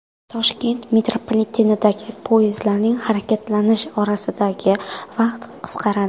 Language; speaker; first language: Uzbek; non-native, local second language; Kara-Kalpak